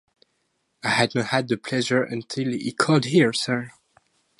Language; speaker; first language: English; non-native, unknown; French